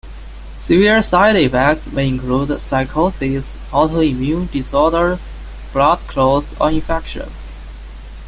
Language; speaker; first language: English; non-native, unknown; Chinese